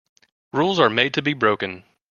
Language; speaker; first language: English; native; English